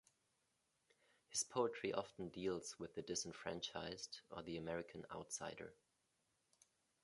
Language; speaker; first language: English; non-native, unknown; German